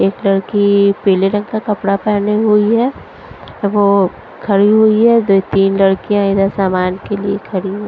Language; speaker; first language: Hindi; non-native, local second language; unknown